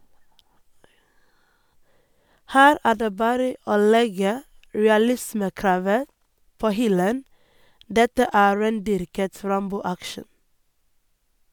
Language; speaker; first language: Norwegian; non-native, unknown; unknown